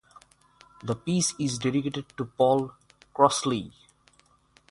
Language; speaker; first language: English; non-native, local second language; Bangla